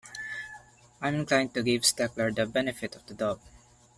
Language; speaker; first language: English; non-native, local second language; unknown